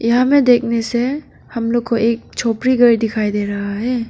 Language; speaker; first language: Hindi; non-native, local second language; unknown